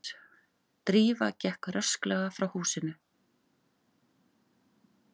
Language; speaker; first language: Icelandic; native; Icelandic